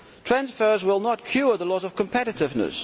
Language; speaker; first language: English; non-native, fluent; Dutch